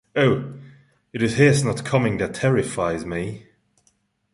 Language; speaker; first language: English; non-native, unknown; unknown